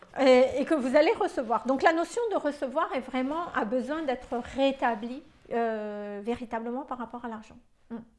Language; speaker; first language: French; non-native, local second language; Malagasy